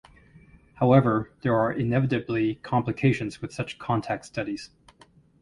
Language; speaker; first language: English; native; English